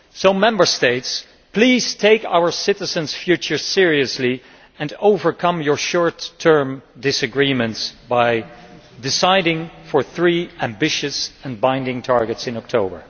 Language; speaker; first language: English; non-native, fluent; Dutch